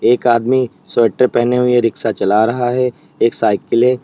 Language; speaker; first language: Hindi; native; Hindi